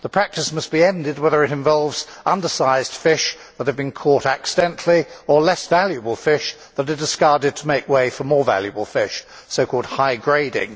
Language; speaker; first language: English; native; English